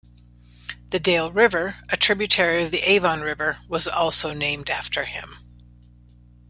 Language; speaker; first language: English; native; English